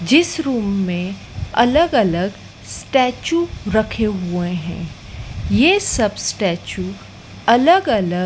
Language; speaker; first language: Hindi; native; Hindi